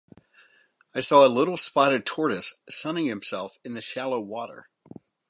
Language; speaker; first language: English; native; English